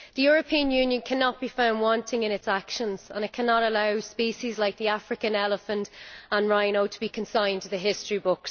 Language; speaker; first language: English; native; English